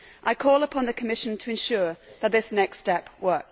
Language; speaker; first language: English; native; English